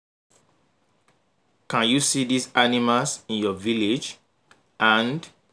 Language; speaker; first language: English; non-native, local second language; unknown